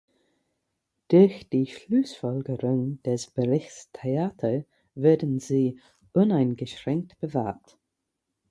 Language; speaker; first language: German; non-native, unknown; English